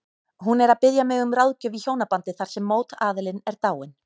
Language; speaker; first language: Icelandic; native; Icelandic